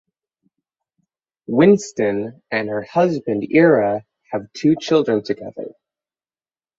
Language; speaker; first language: English; native; English